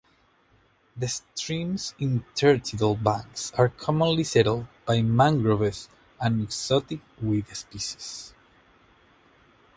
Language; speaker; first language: English; non-native, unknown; Spanish